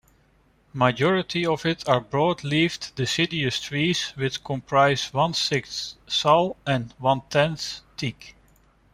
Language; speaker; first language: English; non-native, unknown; Dutch